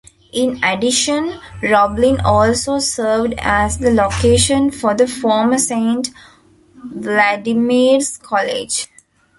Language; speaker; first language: English; non-native, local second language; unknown